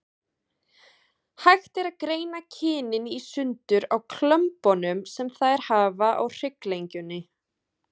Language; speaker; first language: Icelandic; native; Icelandic